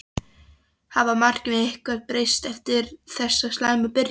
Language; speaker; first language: Icelandic; non-native, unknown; Polish